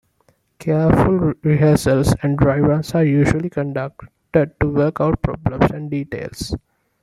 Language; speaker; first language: English; non-native, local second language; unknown